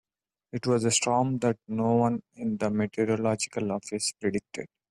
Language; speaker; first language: English; non-native, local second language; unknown